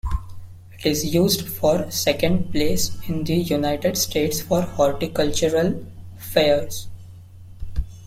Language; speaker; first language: English; non-native, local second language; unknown